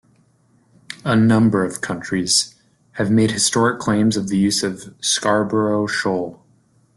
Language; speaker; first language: English; native; English